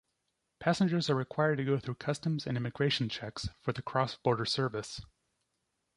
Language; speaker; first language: English; native; English